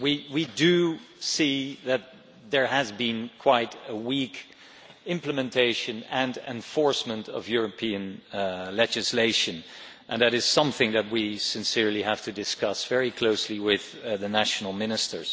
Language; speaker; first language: English; non-native, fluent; Dutch